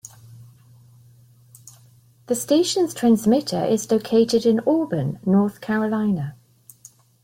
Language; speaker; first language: English; native; English